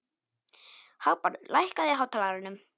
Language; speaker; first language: Icelandic; non-native, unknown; Polish